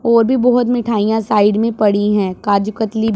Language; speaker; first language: Hindi; non-native, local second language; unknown